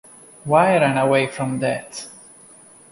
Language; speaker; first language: English; non-native, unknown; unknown